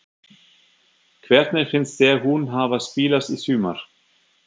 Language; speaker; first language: Icelandic; non-native, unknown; German